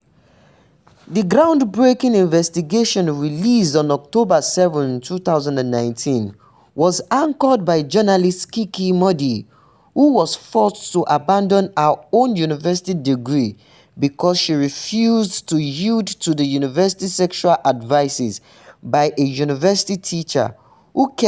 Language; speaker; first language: English; non-native, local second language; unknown